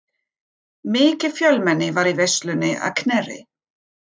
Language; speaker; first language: Icelandic; non-native, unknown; German